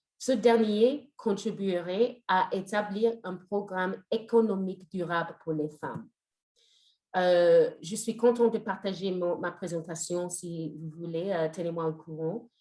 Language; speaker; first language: French; non-native, fluent; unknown